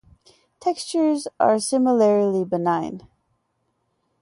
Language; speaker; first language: English; native; English